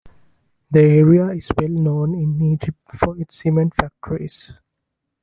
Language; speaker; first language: English; non-native, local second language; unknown